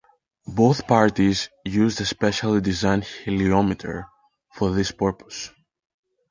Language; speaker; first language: English; non-native, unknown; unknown